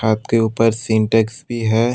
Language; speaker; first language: Hindi; non-native, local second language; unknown